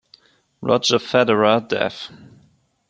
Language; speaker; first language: English; non-native, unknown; German